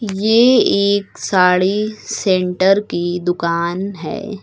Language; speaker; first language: Hindi; native; Hindi